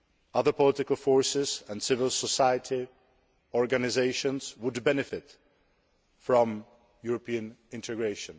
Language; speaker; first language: English; non-native, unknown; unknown